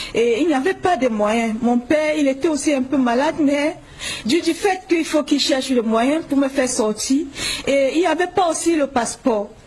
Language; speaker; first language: French; non-native, local second language; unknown